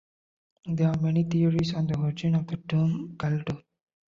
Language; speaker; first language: English; non-native, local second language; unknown